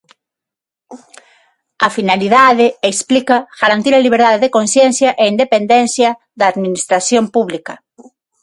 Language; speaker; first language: Galician; non-native, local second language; Spanish